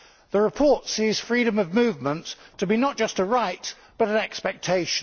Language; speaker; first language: English; native; English